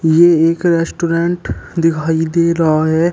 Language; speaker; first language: Hindi; native; Hindi